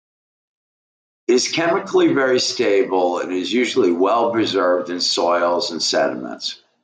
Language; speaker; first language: English; native; English